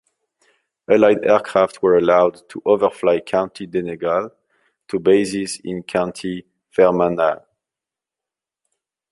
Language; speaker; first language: English; non-native, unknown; French